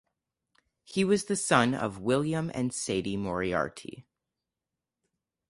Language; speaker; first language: English; native; English